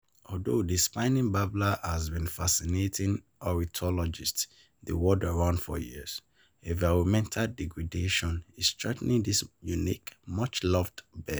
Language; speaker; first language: English; non-native, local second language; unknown